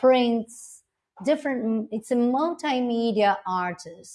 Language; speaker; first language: English; non-native, fluent; Portuguese